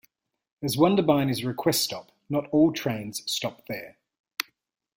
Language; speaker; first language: English; native; English